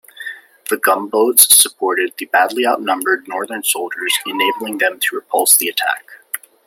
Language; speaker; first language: English; native; English